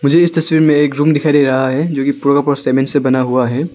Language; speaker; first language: Hindi; early bilingual, other home language; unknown